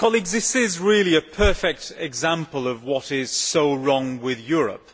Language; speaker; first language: English; native; English